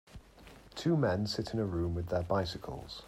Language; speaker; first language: English; native; English